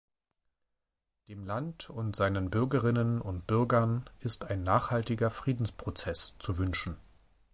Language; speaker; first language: German; native; German